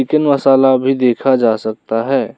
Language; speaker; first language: Hindi; non-native, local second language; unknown